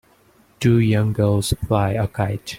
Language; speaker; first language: English; non-native, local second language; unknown